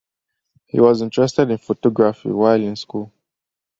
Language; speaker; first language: English; native; English